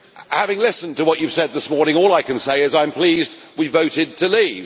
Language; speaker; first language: English; native; English